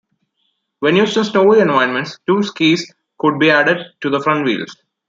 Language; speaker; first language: English; non-native, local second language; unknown